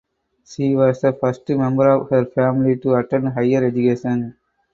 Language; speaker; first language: English; non-native, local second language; Tamil